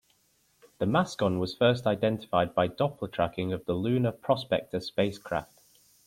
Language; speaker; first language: English; native; English